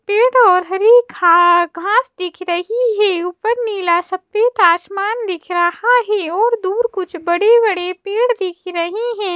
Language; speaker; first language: Hindi; native; Hindi